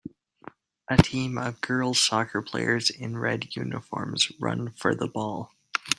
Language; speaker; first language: English; native; English